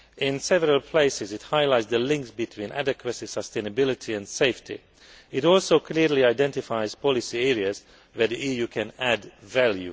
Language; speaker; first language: English; non-native, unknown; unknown